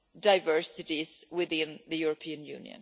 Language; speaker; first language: English; non-native, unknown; Swedish